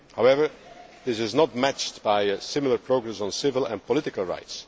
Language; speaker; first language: English; non-native, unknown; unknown